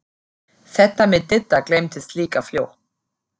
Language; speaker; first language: Icelandic; non-native, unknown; German